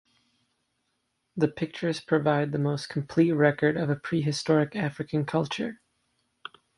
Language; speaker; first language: English; native; English